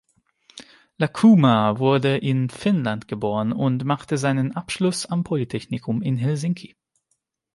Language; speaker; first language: German; non-native, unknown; Hungarian